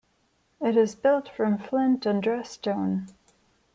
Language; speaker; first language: English; non-native, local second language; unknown